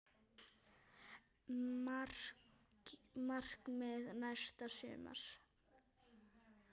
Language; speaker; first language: Icelandic; native; Icelandic